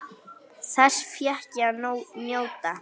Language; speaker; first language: Icelandic; native; Icelandic